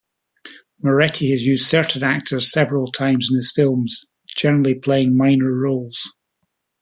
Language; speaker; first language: English; native; English